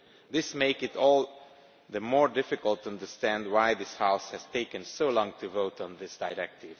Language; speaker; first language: English; non-native, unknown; Romanian